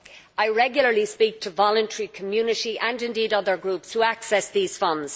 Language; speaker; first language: English; native; English